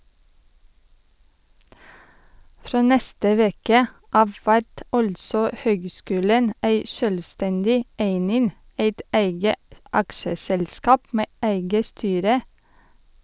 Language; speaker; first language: Norwegian; non-native, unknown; Russian